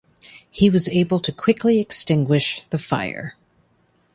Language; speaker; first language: English; native; English